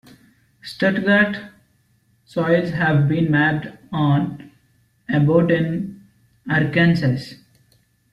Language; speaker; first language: English; non-native, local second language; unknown